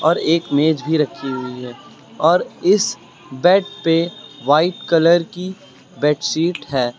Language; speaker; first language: Hindi; native; Hindi